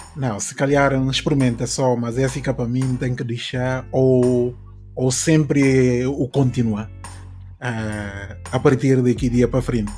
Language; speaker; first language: Portuguese; non-native, local second language; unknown